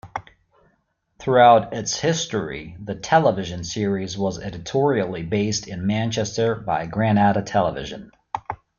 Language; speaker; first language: English; native; English